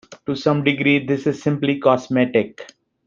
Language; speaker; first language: English; non-native, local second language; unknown